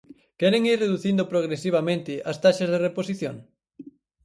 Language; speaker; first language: Galician; native; Galician